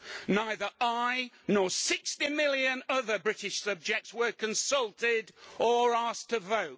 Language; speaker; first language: English; native; English